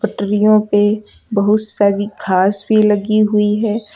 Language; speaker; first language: Hindi; native; Hindi